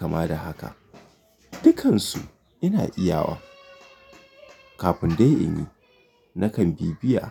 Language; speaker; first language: Hausa; native; Hausa